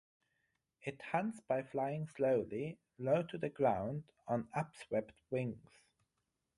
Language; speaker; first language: English; non-native, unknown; German